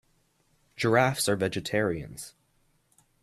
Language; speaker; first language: English; native; English